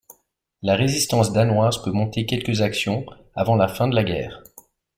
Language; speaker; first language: French; native; French